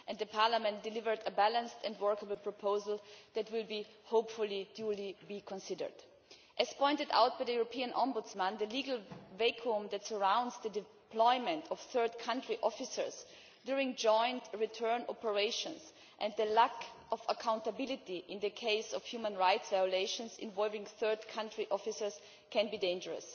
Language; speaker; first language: English; non-native, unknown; German